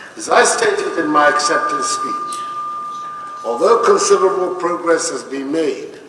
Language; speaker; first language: English; non-native, local second language; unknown